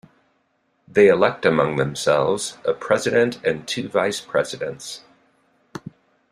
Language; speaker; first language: English; native; English